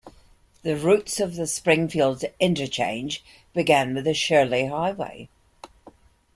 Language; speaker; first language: English; native; English